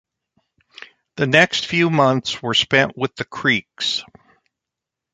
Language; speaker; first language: English; native; English